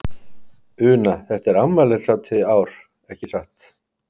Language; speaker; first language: Icelandic; native; Icelandic